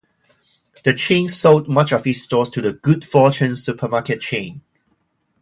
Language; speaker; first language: English; non-native, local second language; Cantonese